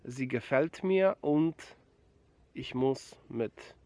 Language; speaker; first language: German; non-native, fluent; Polish